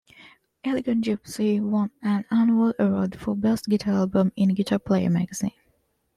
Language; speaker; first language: English; non-native, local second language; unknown